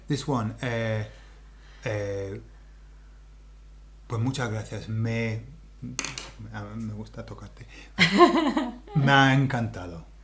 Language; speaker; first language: Spanish; non-native, fluent; English